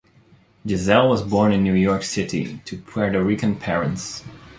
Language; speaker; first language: English; non-native, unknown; Dutch